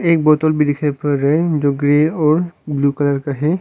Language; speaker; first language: Hindi; non-native, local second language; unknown